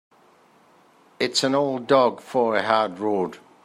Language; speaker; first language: English; native; English